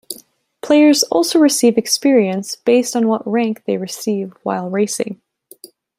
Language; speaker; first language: English; native; English